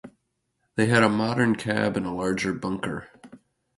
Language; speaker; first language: English; native; English